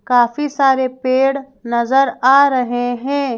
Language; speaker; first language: Hindi; native; Hindi